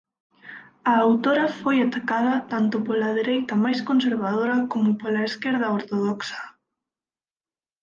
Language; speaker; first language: Galician; non-native, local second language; Spanish